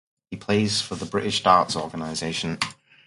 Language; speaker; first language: English; native; English